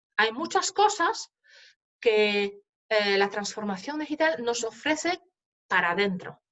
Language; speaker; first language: Spanish; non-native, fluent; Polish